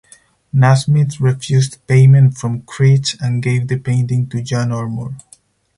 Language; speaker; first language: English; non-native, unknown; Spanish